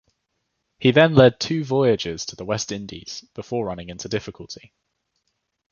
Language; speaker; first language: English; native; English